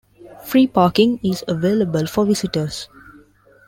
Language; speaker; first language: English; non-native, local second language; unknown